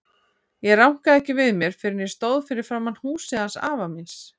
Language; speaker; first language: Icelandic; native; Icelandic